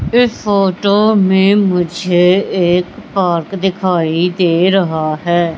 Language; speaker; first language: Hindi; native; Hindi